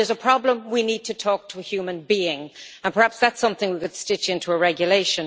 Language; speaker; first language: English; native; English